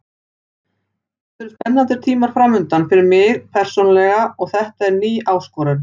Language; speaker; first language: Icelandic; native; Icelandic